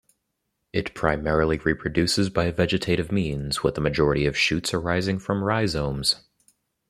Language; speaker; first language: English; native; English